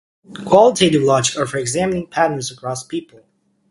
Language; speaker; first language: English; native; English